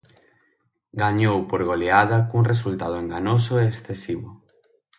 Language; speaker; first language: Galician; native; Galician